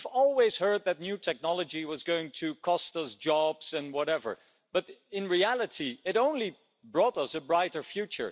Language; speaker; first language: English; non-native, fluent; Dutch